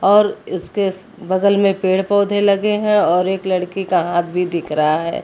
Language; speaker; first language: Hindi; native; Hindi